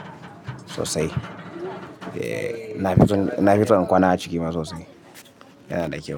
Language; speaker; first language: Hausa; native; Hausa